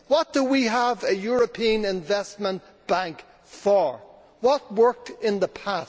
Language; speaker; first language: English; native; English